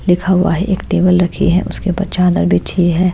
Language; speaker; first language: Hindi; native; Hindi